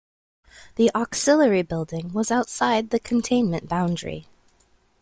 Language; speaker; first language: English; native; English